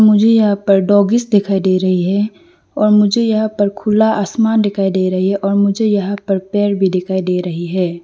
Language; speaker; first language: Hindi; non-native, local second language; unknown